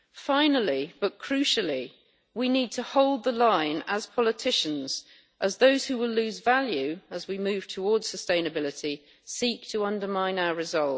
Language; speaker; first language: English; native; English